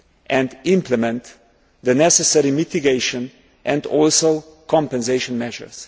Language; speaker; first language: English; non-native, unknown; Slovenian